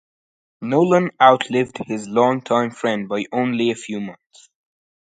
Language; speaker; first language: English; native; English